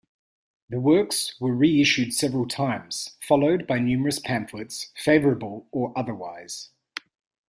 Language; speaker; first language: English; native; English